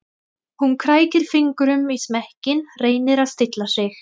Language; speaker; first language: Icelandic; non-native, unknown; Thai